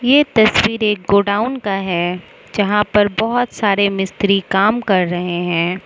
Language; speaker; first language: Hindi; non-native, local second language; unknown